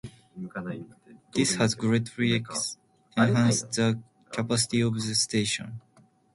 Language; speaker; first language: English; non-native, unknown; Japanese